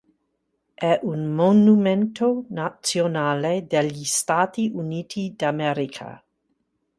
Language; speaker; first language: Italian; non-native, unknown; English